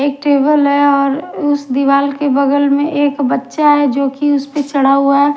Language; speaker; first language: Hindi; native; Hindi